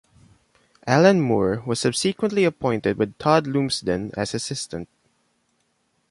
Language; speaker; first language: English; non-native, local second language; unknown